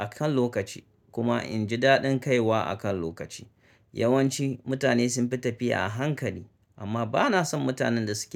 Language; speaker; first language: Hausa; native; Hausa